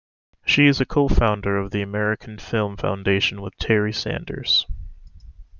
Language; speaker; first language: English; native; English